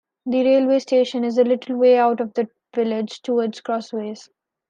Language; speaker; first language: English; non-native, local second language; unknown